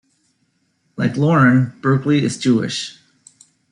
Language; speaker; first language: English; native; English